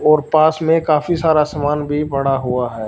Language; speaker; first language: Hindi; non-native, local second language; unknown